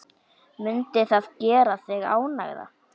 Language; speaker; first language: Icelandic; native; Icelandic